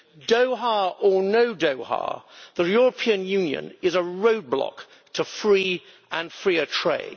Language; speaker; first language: English; native; English